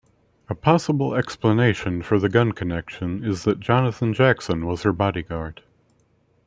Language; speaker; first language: English; native; English